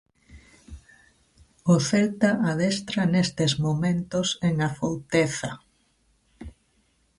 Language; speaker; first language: Galician; native; Galician